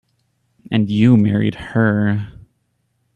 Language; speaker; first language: English; native; English